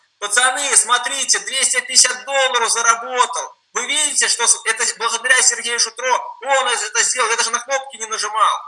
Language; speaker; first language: Russian; non-native, related language; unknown